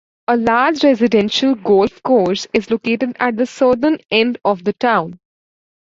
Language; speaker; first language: English; native; English